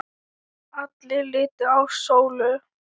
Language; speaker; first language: Icelandic; non-native, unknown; Thai